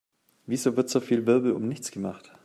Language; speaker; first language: German; native; German